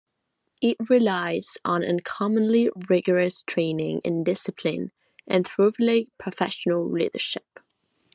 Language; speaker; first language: English; non-native, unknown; Catalan